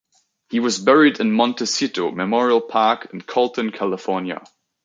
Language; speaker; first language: English; native; English